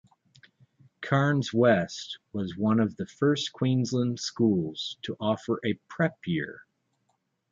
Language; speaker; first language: English; native; English